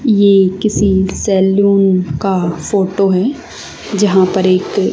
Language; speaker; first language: Hindi; native; Hindi